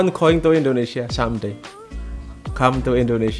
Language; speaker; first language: English; non-native, learner; Indonesian